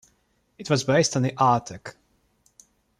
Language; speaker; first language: English; non-native, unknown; Russian